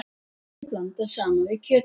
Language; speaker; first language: Icelandic; native; Icelandic